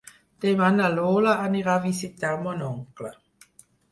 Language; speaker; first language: Catalan; non-native, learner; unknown